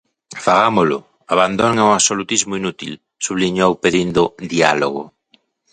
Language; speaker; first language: Galician; native; Galician